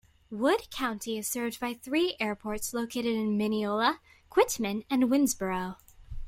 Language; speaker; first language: English; native; English